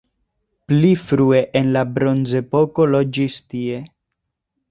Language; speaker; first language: Esperanto; non-native, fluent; Spanish